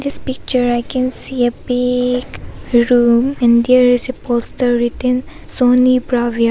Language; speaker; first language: English; non-native, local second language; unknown